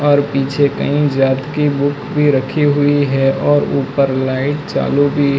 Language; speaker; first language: Hindi; non-native, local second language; Gujarati